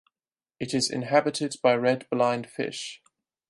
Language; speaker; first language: English; non-native, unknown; German